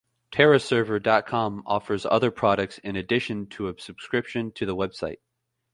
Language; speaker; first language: English; native; English